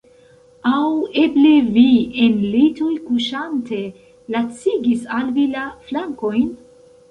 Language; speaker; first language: Esperanto; non-native, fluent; Central Kurdish